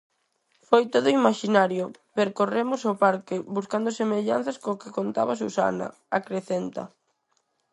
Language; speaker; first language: Galician; non-native, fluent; Spanish